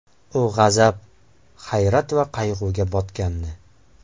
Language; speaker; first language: Uzbek; native; Uzbek